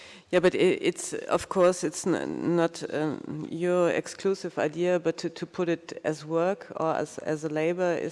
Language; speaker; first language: English; non-native, fluent; German